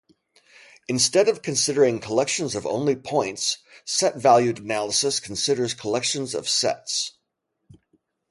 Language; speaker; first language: English; native; English